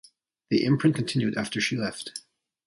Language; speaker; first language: English; native; English